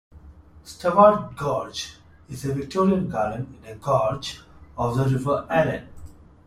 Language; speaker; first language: English; non-native, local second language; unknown